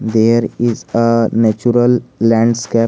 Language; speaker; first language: English; non-native, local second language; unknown